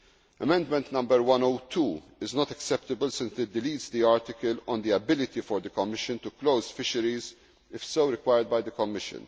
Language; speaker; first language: English; non-native, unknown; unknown